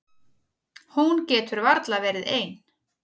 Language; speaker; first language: Icelandic; native; Icelandic